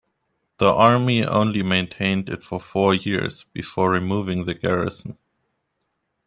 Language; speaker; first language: English; non-native, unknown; German